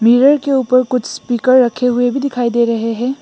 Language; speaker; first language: Hindi; non-native, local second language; Bangla